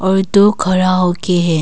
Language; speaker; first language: Hindi; non-native, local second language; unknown